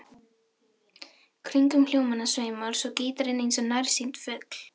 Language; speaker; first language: Icelandic; non-native, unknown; Filipino